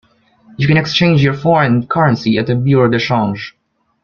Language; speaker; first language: English; non-native, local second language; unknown